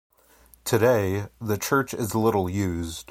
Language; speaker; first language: English; native; English